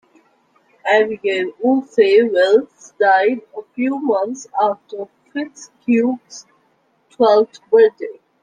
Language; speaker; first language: English; non-native, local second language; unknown